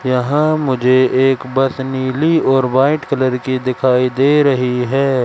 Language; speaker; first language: Hindi; native; Hindi